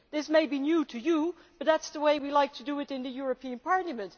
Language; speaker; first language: English; non-native, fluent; Dutch